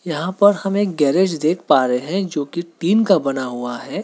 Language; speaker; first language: Hindi; non-native, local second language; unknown